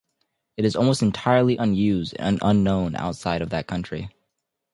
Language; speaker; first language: English; native; English